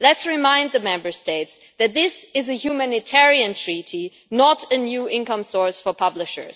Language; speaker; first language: English; non-native, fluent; German